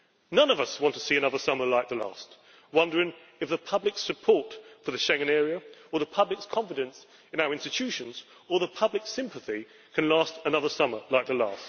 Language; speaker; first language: English; native; English